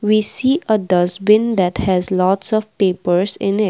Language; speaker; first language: English; non-native, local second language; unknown